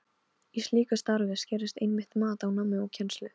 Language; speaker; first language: Icelandic; non-native, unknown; Polish